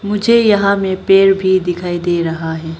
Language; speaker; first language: Hindi; non-native, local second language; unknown